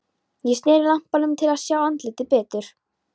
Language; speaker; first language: Icelandic; non-native, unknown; Polish